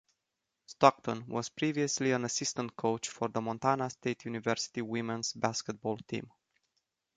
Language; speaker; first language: English; non-native, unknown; Romanian